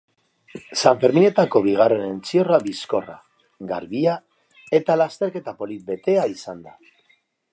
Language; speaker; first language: Basque; non-native, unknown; Spanish